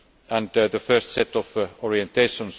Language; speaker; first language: English; non-native, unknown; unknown